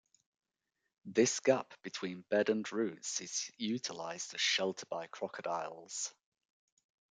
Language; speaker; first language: English; native; English